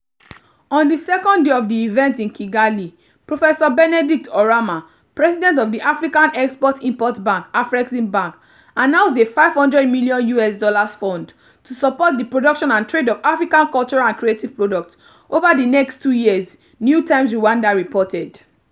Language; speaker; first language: English; non-native, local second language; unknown